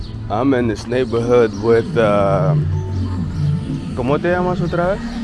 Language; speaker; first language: Spanish; non-native, learner; English